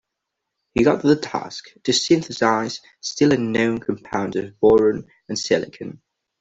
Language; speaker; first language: English; non-native, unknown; Catalan